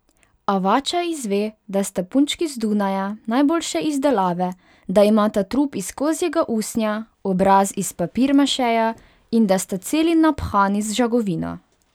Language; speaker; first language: Slovenian; non-native, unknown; Hungarian